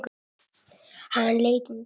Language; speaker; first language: Icelandic; non-native, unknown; Italian